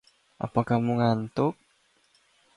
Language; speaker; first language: Indonesian; native; Indonesian